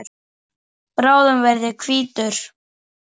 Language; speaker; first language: Icelandic; native; Icelandic